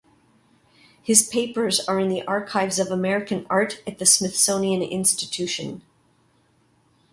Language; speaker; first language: English; native; English